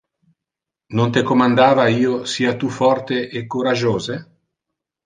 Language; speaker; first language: Interlingua; non-native, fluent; Italian